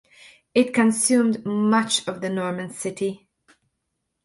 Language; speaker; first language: English; non-native, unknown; Latvian